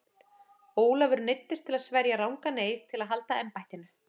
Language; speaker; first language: Icelandic; native; Icelandic